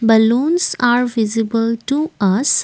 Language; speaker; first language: English; non-native, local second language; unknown